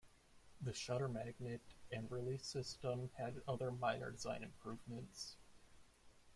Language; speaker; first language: English; native; English